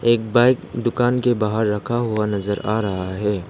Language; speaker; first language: Hindi; non-native, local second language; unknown